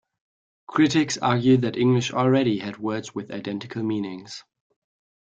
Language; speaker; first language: English; non-native, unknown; German